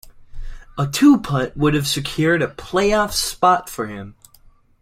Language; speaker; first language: English; native; English